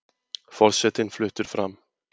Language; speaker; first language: Icelandic; native; Icelandic